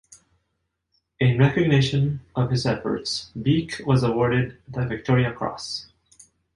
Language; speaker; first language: English; non-native, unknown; Japanese